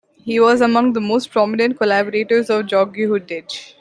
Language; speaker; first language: English; non-native, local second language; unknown